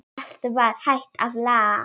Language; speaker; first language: Icelandic; non-native, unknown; Polish